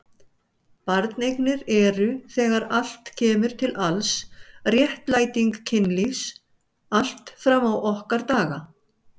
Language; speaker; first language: Icelandic; native; Icelandic